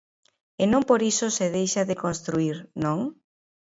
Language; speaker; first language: Galician; native; Galician